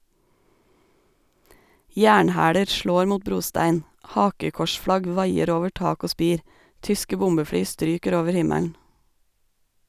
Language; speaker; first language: Norwegian; native; Norwegian